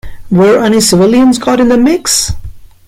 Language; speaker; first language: English; non-native, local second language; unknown